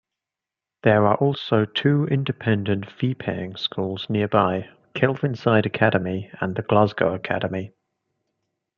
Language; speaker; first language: English; native; English